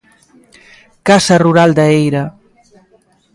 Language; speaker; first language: Galician; native; Galician